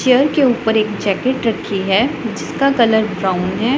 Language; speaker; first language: Hindi; non-native, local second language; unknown